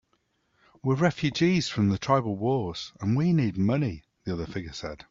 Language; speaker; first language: English; native; English